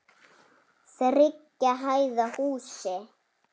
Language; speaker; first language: Icelandic; native; Icelandic